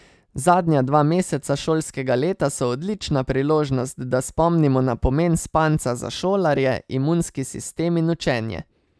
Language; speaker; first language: Slovenian; native; Slovenian